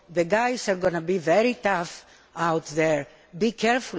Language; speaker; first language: English; non-native, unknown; Greek